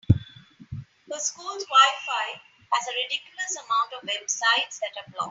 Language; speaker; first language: English; non-native, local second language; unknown